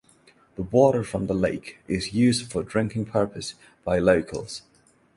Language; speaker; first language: English; non-native, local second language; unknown